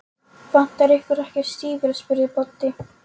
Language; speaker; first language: Icelandic; non-native, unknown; Polish